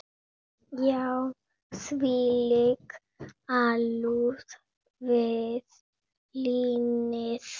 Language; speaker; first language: Icelandic; non-native, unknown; Spanish